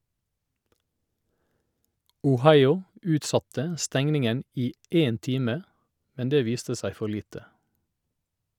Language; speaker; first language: Norwegian; native; Norwegian